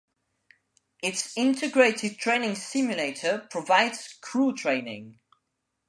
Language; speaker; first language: English; non-native, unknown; Spanish